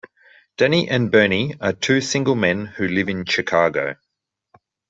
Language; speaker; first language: English; native; English